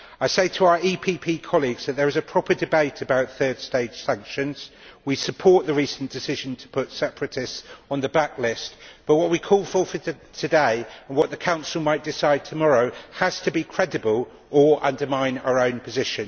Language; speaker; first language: English; native; English